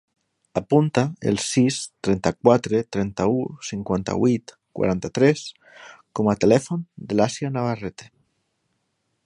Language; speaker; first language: Catalan; non-native, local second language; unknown